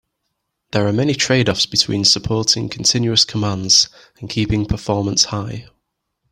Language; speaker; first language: English; native; English